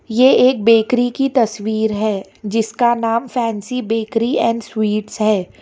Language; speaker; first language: Hindi; non-native, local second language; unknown